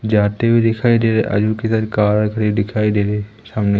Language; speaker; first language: Hindi; native; Hindi